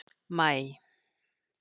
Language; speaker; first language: Icelandic; native; Icelandic